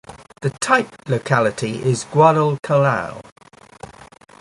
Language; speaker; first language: English; native; English